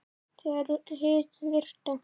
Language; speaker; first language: Icelandic; native; Icelandic